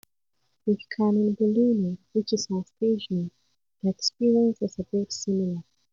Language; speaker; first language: English; non-native, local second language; Hausa